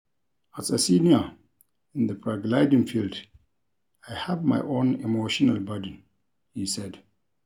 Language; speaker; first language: English; non-native, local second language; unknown